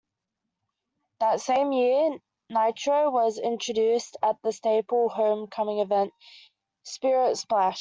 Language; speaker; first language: English; native; English